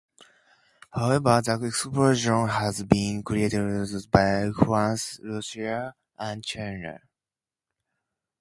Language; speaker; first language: English; native; English